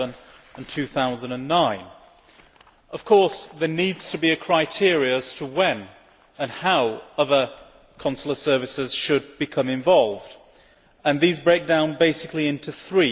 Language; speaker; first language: English; native; English